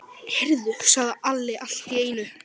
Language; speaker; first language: Icelandic; native; Icelandic